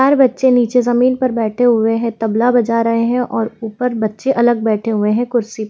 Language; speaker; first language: Hindi; native; Hindi